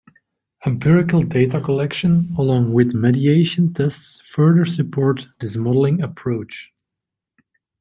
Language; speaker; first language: English; native; English